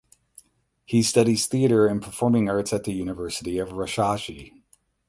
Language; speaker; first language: English; native; English